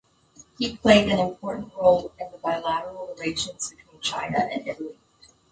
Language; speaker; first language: English; native; English